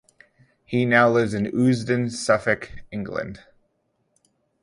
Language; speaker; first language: English; native; English